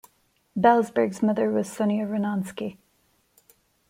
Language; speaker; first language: English; non-native, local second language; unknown